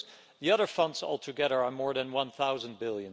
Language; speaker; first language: English; non-native, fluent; Dutch